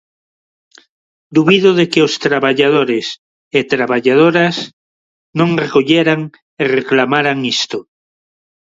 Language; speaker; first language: Galician; non-native, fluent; Spanish